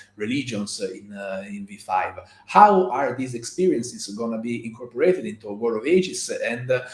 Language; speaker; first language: English; non-native, fluent; Italian